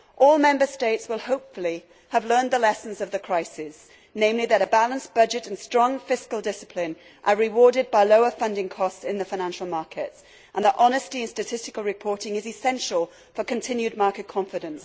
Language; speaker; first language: English; native; English